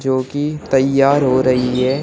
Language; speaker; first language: Hindi; native; Hindi